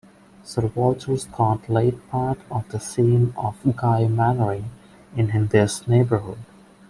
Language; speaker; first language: English; non-native, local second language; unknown